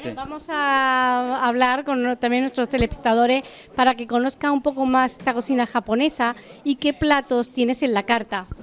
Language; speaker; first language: Spanish; native; Spanish